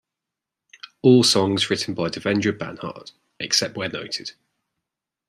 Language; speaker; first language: English; native; English